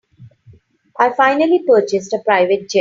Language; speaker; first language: English; non-native, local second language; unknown